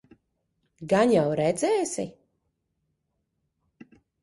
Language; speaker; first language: Latvian; early bilingual, heritage; Latvian